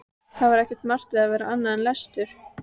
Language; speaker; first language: Icelandic; native; Icelandic